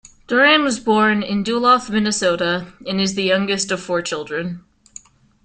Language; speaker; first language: English; native; English